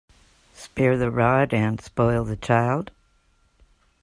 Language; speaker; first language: English; native; English